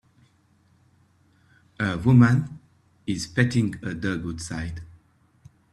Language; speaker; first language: English; native; English